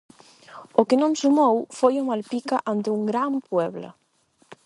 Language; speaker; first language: Galician; non-native, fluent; Spanish